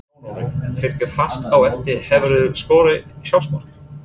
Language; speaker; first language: Icelandic; non-native, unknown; English